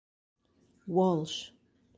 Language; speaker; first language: English; native; English